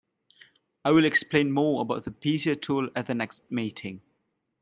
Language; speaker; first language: English; non-native, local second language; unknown